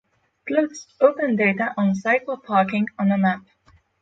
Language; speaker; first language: English; non-native, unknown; Polish